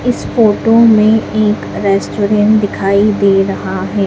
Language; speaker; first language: Hindi; native; Hindi